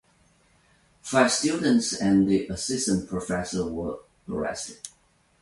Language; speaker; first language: English; non-native, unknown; Chinese